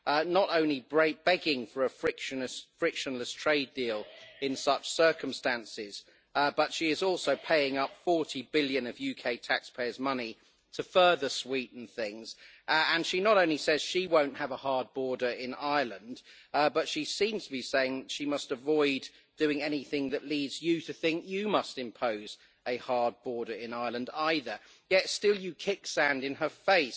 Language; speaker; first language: English; native; English